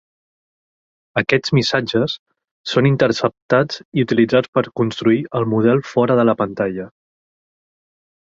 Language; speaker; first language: Catalan; native; Catalan